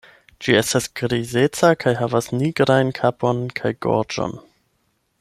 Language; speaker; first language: Esperanto; non-native, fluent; German